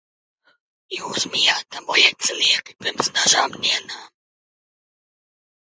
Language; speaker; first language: Latvian; native; Latvian